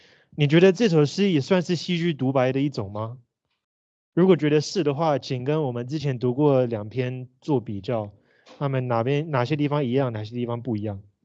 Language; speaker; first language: Chinese; native; Chinese